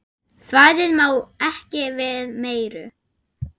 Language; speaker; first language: Icelandic; non-native, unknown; German